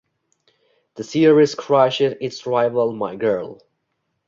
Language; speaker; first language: English; non-native, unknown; Uzbek